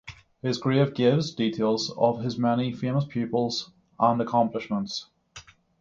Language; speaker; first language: English; native; English